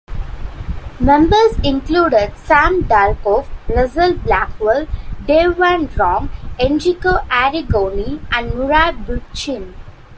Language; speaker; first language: English; non-native, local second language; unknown